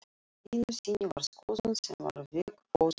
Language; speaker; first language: Icelandic; non-native, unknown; Russian